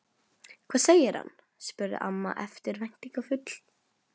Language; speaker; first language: Icelandic; non-native, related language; Norwegian